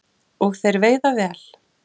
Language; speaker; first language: Icelandic; native; Icelandic